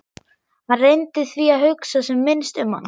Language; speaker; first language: Icelandic; non-native, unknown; German